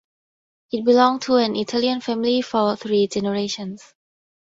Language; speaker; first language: English; non-native, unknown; Thai